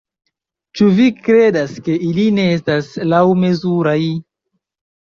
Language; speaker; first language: Esperanto; non-native, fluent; Chinese